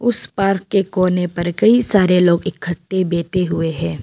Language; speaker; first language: Hindi; non-native, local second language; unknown